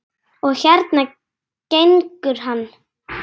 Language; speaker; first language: Icelandic; native; Icelandic